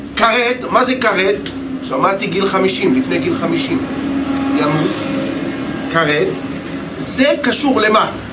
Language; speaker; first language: Hebrew; non-native, fluent; Russian